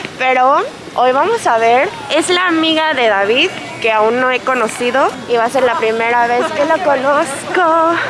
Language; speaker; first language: Spanish; non-native, fluent; Korean